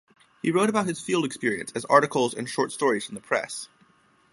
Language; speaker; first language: English; native; English